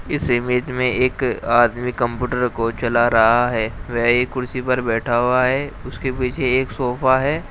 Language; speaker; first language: Hindi; native; Hindi